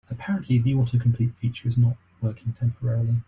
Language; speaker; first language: English; native; English